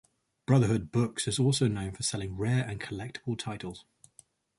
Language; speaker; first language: English; native; English